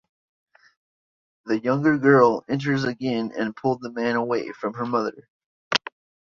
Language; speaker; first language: English; native; English